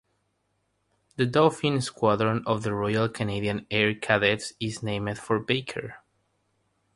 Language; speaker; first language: English; non-native, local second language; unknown